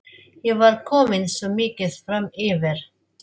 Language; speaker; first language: Icelandic; non-native, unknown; Filipino